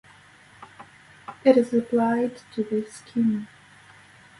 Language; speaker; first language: English; native; English